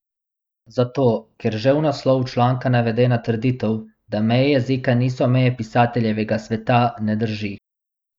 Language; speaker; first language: Slovenian; non-native, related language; Bosnian